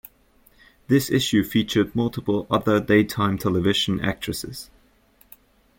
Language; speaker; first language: English; native; English